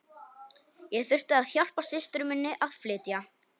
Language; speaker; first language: Icelandic; non-native, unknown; Polish